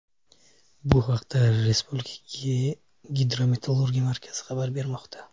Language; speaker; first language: Uzbek; native; Uzbek